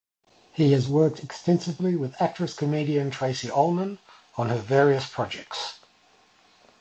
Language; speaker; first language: English; native; English